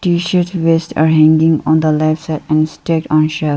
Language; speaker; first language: English; non-native, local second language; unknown